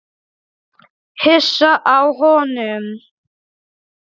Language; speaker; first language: Icelandic; non-native, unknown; Polish